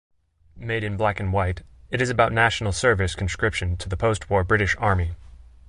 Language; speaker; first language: English; native; English